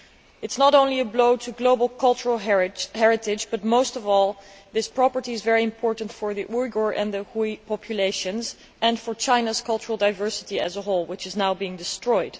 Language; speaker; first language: English; non-native, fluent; Dutch